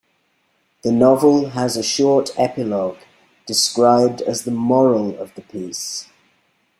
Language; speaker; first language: English; native; English